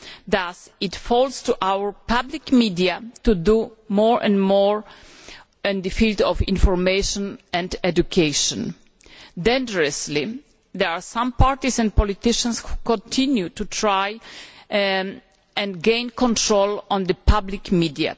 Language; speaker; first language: English; non-native, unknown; Polish